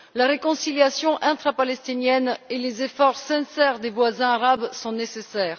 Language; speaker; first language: French; non-native, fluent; Bulgarian